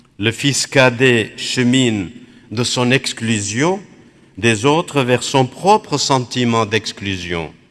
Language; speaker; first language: French; non-native, fluent; Aramaic